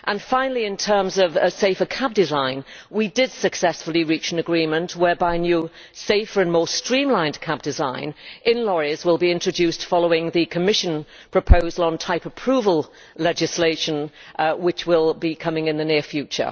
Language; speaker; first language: English; native; English